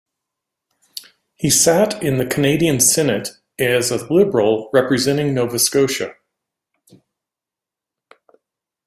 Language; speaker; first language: English; native; English